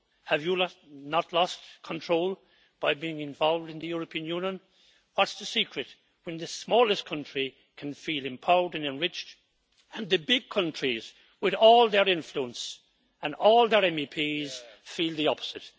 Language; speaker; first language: English; native; English